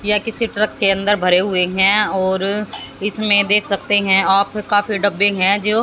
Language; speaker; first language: Hindi; native; Hindi